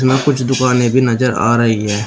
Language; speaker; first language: Hindi; native; Hindi